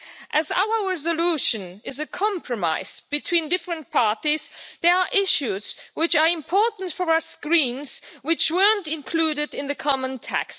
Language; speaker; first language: English; non-native, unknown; Luxembourgish